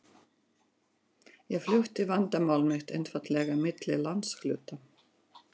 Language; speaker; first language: Icelandic; non-native, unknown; Russian